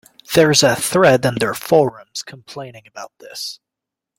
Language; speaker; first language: English; native; English